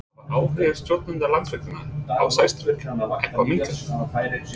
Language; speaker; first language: Icelandic; non-native, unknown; English